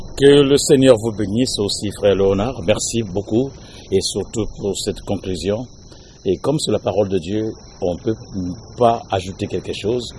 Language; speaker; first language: French; non-native, local second language; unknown